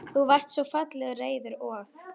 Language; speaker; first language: Icelandic; native; Icelandic